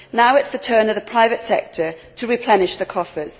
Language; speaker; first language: English; native; English